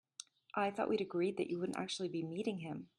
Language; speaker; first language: English; native; English